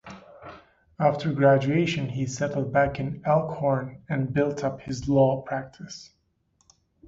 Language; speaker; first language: English; non-native, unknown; Turkish